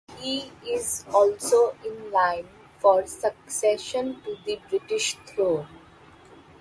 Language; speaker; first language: English; non-native, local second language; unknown